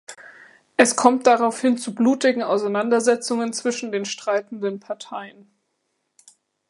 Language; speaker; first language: German; native; German